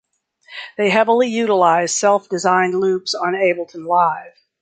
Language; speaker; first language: English; native; English